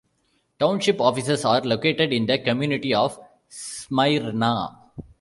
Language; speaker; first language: English; non-native, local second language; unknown